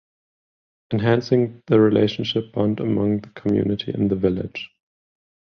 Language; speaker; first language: English; non-native, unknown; German